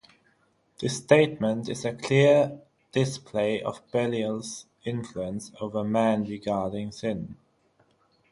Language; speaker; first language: English; non-native, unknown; German